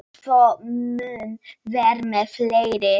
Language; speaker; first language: Icelandic; non-native, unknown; Polish